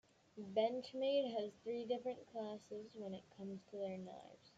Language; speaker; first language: English; native; English